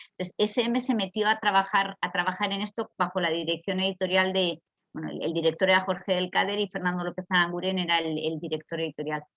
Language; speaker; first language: Spanish; native; Spanish